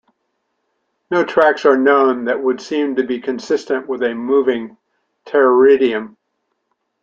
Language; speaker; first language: English; native; English